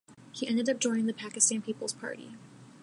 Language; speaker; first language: English; native; English